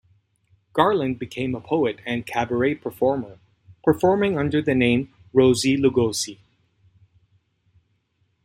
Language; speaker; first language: English; native; English